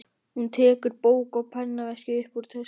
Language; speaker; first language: Icelandic; native; Icelandic